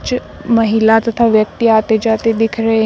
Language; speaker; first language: Hindi; native; Hindi